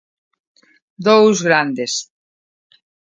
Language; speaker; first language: Galician; native; Galician